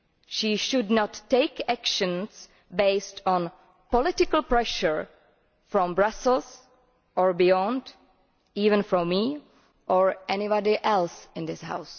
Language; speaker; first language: English; non-native, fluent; Czech